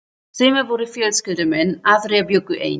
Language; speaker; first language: Icelandic; non-native, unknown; German